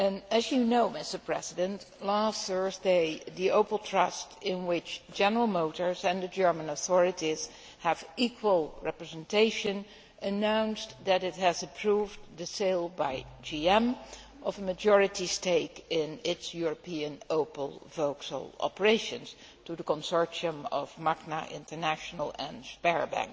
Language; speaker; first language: English; non-native, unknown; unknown